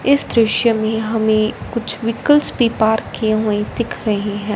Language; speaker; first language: Hindi; non-native, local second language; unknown